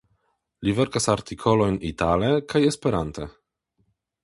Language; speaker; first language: Esperanto; non-native, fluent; Polish